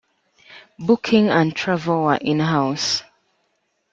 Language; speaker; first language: English; native; English